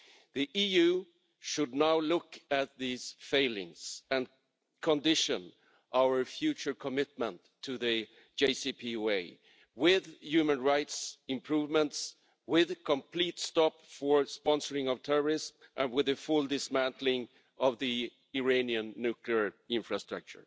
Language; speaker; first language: English; non-native, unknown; Swedish